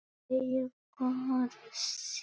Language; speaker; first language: Icelandic; non-native, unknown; Polish